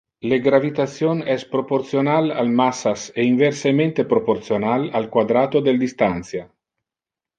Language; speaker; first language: Interlingua; non-native, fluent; Italian